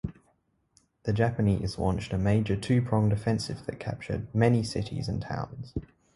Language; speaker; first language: English; native; English